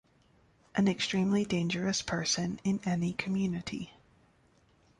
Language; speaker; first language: English; native; English